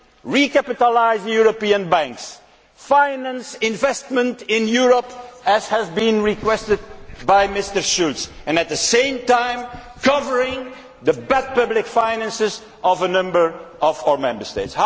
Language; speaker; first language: English; non-native, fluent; Dutch